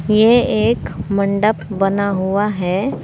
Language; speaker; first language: Hindi; native; Hindi